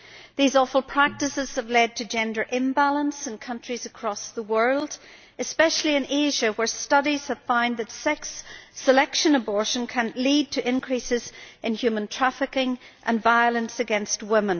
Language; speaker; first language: English; native; English